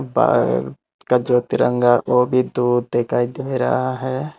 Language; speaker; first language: Hindi; non-native, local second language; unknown